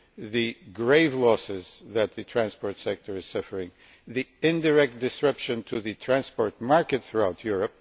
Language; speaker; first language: English; non-native, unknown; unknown